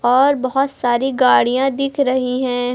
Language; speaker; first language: Hindi; native; Hindi